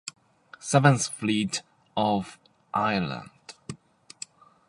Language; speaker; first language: English; native; English